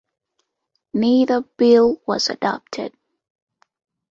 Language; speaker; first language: English; non-native, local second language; Ganda